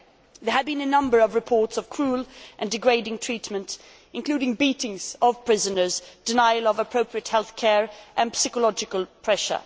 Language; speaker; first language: English; non-native, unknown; Swedish